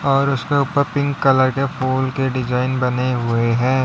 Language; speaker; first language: Hindi; native; Hindi